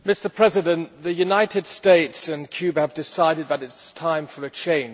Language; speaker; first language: English; non-native, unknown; German